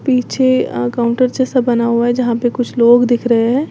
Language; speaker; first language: Hindi; native; Hindi